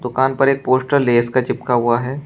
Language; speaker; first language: Hindi; native; Hindi